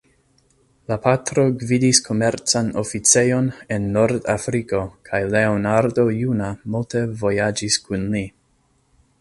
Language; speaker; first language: Esperanto; non-native, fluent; English